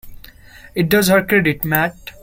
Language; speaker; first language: English; non-native, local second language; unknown